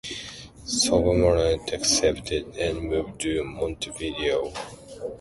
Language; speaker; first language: English; non-native, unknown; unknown